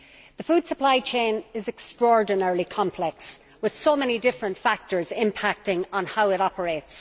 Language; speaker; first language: English; native; English